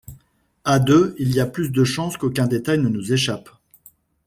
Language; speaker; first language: French; non-native, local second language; Malagasy